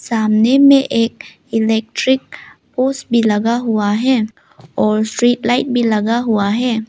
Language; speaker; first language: Hindi; non-native, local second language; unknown